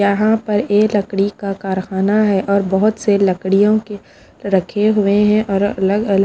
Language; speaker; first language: Hindi; non-native, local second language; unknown